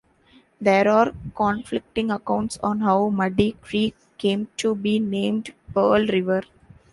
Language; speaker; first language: English; non-native, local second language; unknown